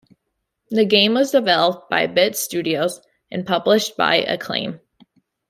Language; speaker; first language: English; native; English